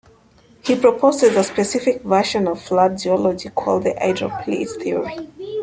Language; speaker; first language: English; native; English